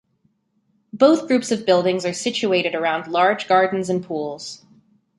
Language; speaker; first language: English; native; English